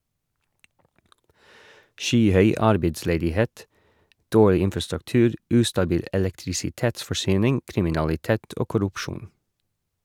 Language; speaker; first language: Norwegian; non-native, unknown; English